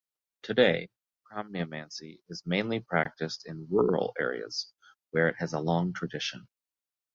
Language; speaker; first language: English; native; English